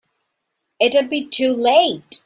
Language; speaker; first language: English; non-native, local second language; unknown